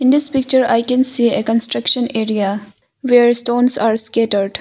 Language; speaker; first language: English; non-native, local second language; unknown